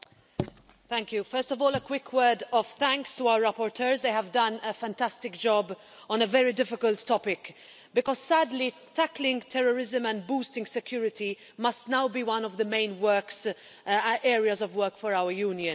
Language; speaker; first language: English; non-native, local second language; Maltese